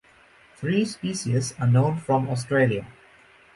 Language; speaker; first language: English; non-native, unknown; German